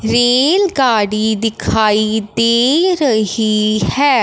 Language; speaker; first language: Hindi; non-native, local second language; Punjabi